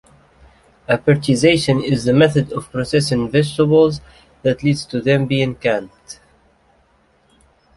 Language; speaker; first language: English; native; English